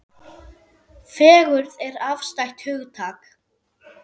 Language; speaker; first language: Icelandic; non-native, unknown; German